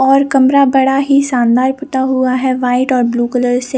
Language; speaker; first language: Hindi; non-native, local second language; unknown